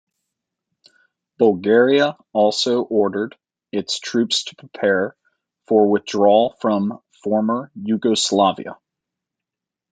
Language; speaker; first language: English; native; English